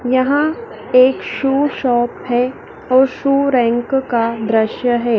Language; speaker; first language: Hindi; native; Hindi